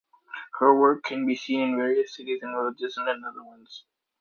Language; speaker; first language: English; native; English